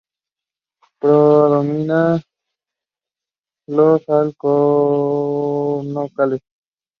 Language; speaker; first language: English; non-native, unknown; Spanish